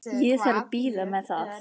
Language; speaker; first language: Icelandic; native; Icelandic